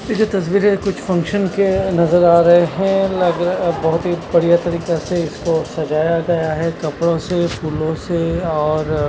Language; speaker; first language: Hindi; non-native, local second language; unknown